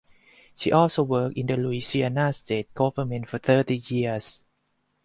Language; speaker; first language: English; non-native, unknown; Thai